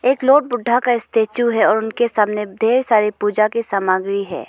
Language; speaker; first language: Hindi; non-native, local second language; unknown